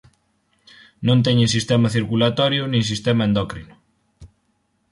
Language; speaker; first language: Galician; native; Galician